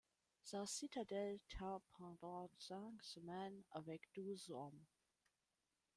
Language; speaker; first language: French; non-native, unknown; German